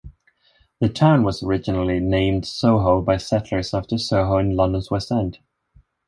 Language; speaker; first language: English; non-native, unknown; Swedish